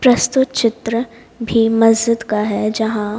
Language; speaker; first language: Hindi; native; Hindi